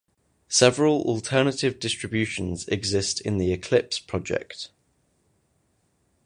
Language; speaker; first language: English; native; English